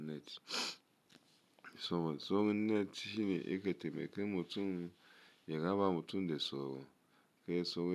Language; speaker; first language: Hausa; non-native, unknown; Yoruba